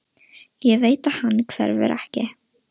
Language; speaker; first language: Icelandic; non-native, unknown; Russian